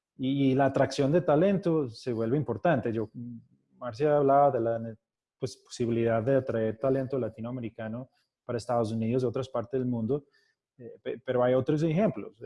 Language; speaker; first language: Spanish; non-native, related language; Portuguese